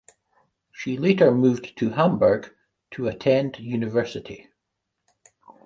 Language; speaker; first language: English; native; English